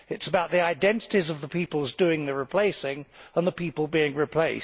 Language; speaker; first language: English; native; English